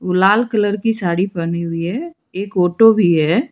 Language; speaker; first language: Hindi; non-native, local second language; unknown